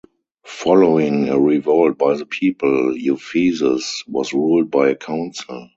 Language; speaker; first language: English; non-native, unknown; German